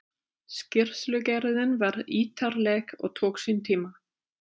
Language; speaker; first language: Icelandic; non-native, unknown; German